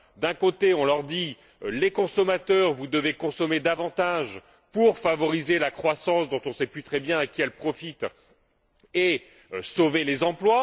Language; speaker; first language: French; native; French